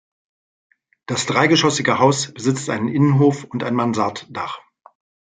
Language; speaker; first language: German; native; German